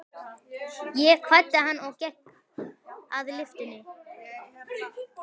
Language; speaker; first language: Icelandic; native; Icelandic